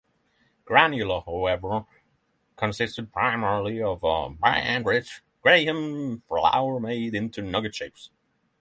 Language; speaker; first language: English; non-native, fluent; Norwegian